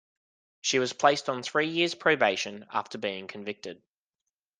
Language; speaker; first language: English; native; English